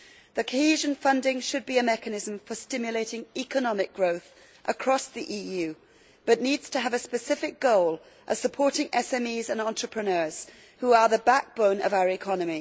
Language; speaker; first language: English; native; English